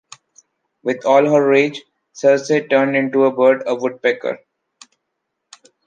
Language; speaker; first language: English; non-native, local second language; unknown